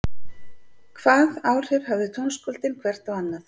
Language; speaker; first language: Icelandic; native; Icelandic